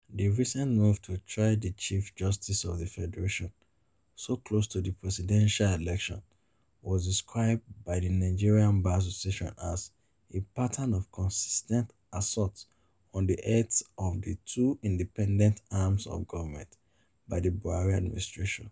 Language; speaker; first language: English; non-native, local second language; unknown